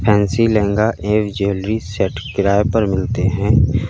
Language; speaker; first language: Hindi; native; Hindi